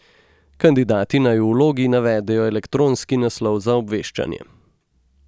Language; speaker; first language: Slovenian; native; Slovenian